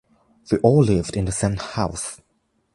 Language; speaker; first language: English; non-native, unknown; Chinese